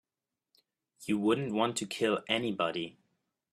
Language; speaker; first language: English; native; English